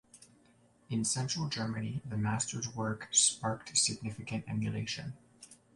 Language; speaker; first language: English; native; English